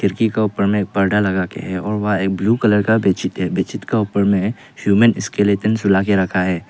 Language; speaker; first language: Hindi; early bilingual, other home language; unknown